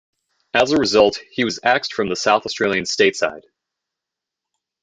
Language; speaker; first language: English; native; English